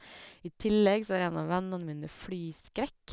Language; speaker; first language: Norwegian; native; Norwegian